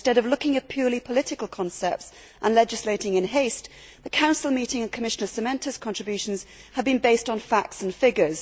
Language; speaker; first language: English; native; English